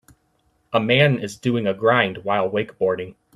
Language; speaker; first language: English; native; English